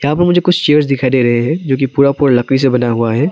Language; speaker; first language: Hindi; non-native, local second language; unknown